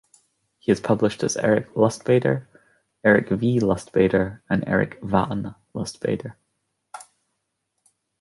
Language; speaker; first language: English; native; English